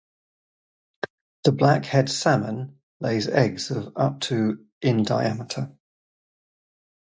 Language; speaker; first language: English; native; English